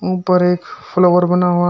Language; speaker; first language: Hindi; native; Hindi